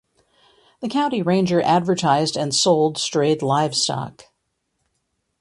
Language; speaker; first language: English; native; English